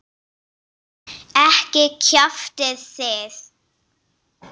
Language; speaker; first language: Icelandic; non-native, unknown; English